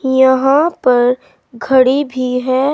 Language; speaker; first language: Hindi; native; Hindi